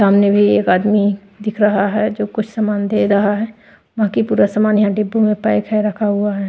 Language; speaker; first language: Hindi; non-native, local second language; Punjabi